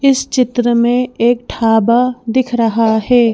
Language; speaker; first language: Hindi; native; Hindi